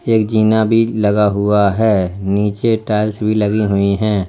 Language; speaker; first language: Hindi; native; Hindi